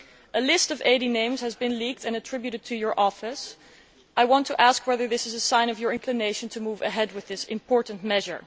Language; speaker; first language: English; non-native, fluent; Dutch